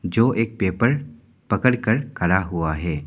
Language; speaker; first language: Hindi; non-native, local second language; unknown